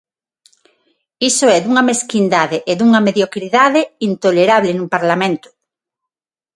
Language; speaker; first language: Galician; non-native, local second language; Spanish